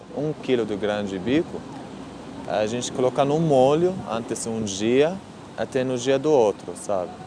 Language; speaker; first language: Portuguese; non-native, learner; Arabic